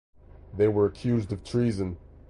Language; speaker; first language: English; native; English